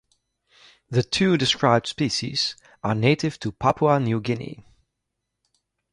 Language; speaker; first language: English; native; English